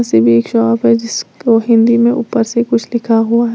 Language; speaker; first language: Hindi; native; Hindi